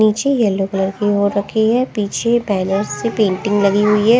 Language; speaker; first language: Hindi; non-native, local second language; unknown